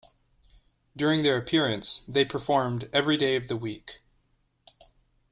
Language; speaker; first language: English; native; English